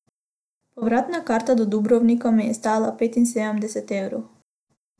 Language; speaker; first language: Slovenian; non-native, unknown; Macedonian